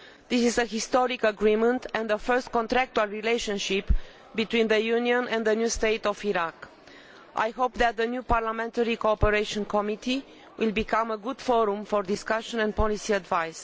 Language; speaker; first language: English; non-native, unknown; Romanian